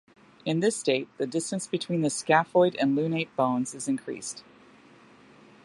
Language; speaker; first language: English; native; English